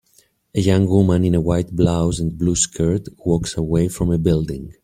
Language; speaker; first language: English; native; English